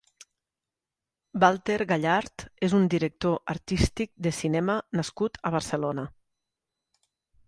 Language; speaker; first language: Catalan; native; Catalan